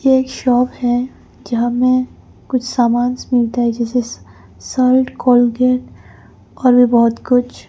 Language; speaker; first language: Hindi; early bilingual, other home language; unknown